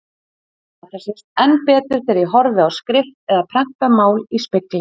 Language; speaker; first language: Icelandic; native; Icelandic